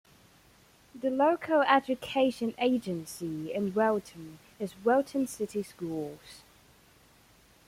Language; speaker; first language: English; non-native, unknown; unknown